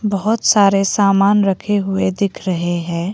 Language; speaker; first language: Hindi; non-native, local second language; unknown